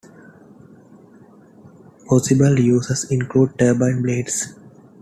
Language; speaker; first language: English; non-native, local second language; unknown